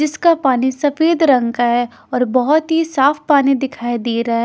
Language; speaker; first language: Hindi; non-native, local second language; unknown